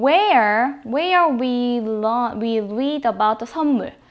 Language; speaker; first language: English; non-native, fluent; Korean